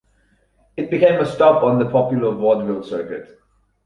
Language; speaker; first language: English; non-native, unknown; German